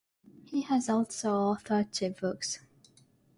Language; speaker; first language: English; non-native, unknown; Russian